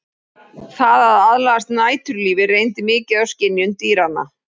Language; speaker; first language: Icelandic; native; Icelandic